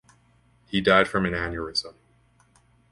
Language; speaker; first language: English; native; English